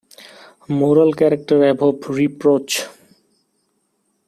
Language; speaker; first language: English; non-native, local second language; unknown